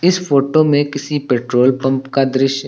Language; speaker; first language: Hindi; native; Hindi